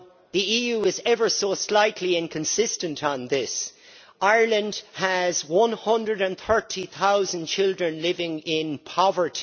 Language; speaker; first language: English; native; English